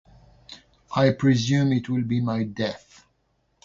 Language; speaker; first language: English; non-native, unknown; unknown